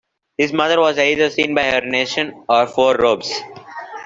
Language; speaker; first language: English; non-native, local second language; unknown